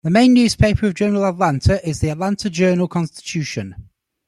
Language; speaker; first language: English; native; English